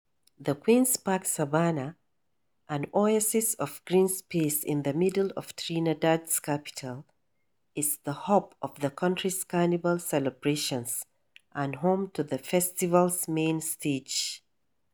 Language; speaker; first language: English; non-native, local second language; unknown